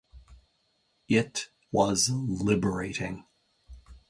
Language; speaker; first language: English; native; English